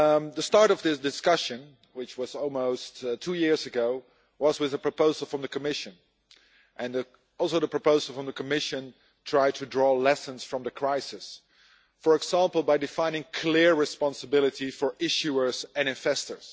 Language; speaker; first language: English; non-native, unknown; Dutch